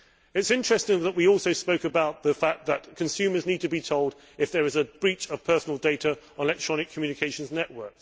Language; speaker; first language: English; native; English